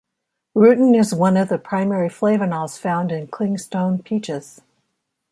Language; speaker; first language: English; native; English